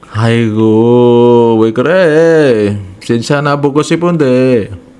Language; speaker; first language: Korean; non-native, learner; Indonesian